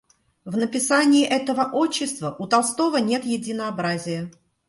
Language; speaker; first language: Russian; native; Russian